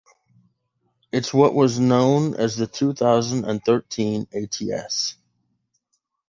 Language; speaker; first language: English; native; English